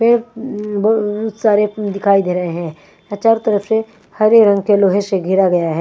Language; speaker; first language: Hindi; non-native, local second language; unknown